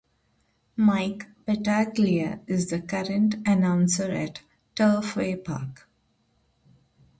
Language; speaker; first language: English; non-native, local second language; Telugu